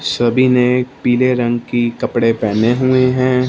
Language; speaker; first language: Hindi; non-native, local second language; Punjabi